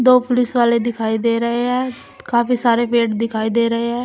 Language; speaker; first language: Hindi; native; Hindi